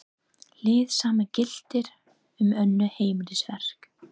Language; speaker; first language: Icelandic; non-native, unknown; English